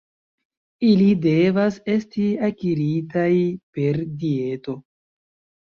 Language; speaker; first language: Esperanto; non-native, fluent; Chinese